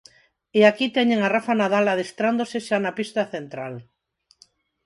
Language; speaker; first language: Galician; non-native, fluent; Spanish